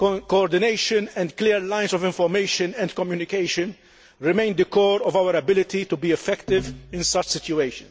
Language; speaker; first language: English; non-native, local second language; Maltese